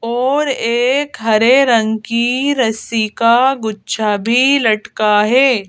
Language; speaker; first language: Hindi; native; Hindi